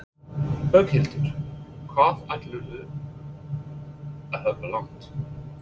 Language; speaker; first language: Icelandic; non-native, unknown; English